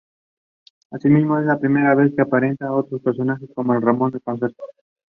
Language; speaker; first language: English; non-native, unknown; Spanish